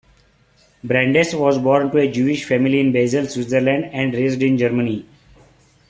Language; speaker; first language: English; non-native, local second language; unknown